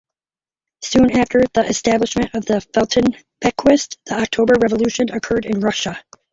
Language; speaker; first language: English; native; English